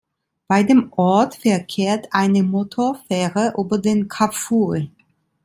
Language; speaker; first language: German; non-native, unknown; Italian